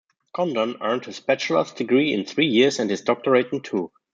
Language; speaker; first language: English; non-native, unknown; German